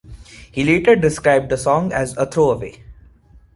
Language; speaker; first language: English; non-native, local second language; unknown